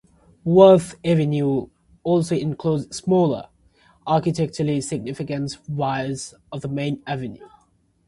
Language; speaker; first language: English; native; English